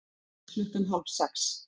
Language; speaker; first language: Icelandic; native; Icelandic